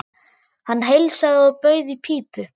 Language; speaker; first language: Icelandic; non-native, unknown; German